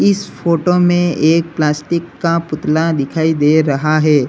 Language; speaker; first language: Hindi; native; Hindi